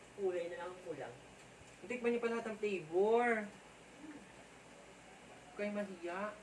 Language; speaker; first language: Filipino; non-native, local second language; Hiligaynon